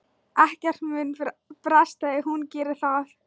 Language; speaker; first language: Icelandic; non-native, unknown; Thai